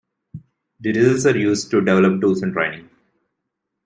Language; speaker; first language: English; non-native, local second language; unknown